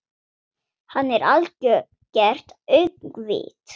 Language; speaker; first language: Icelandic; non-native, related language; Swedish